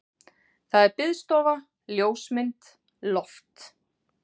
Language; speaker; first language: Icelandic; native; Icelandic